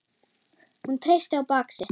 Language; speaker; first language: Icelandic; non-native, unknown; German